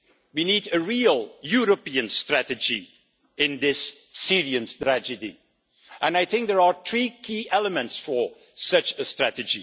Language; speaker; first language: English; non-native, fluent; Dutch